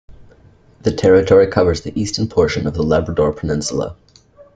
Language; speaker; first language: English; native; English